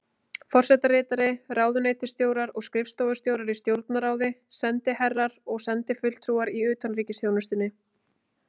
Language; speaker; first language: Icelandic; native; Icelandic